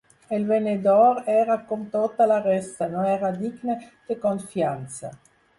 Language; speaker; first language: Catalan; non-native, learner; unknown